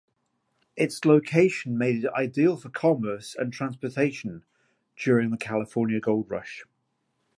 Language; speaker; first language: English; native; English